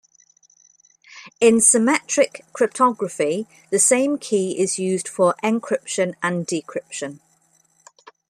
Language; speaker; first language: English; native; English